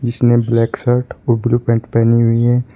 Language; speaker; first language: Hindi; native; Hindi